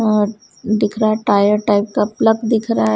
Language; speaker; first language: Hindi; non-native, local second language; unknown